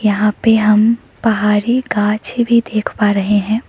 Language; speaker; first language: Hindi; non-native, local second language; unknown